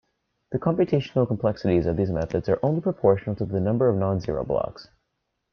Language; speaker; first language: English; native; English